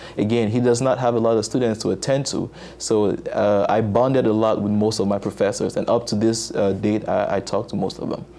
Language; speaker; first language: English; non-native, local second language; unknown